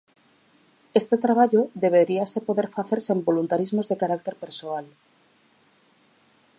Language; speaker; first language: Galician; native; Galician